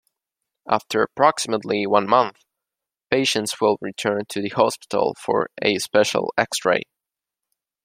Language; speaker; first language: English; non-native, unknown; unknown